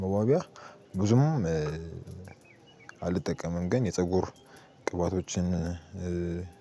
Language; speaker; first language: Amharic; native; Amharic